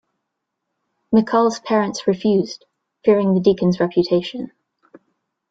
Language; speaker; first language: English; native; English